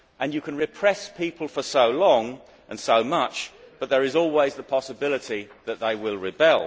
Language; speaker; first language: English; native; English